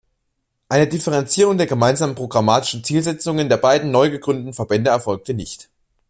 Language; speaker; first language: German; native; German